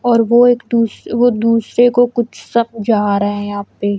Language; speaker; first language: Hindi; non-native, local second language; Punjabi